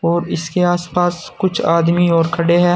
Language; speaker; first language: Hindi; native; Hindi